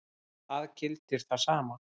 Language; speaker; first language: Icelandic; native; Icelandic